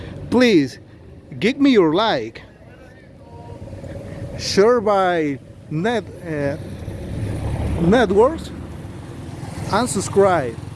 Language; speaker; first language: English; non-native, learner; Spanish